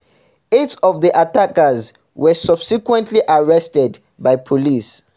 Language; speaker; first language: English; non-native, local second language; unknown